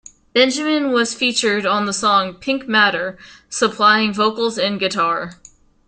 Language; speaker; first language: English; native; English